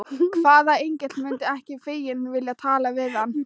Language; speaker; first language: Icelandic; non-native, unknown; Thai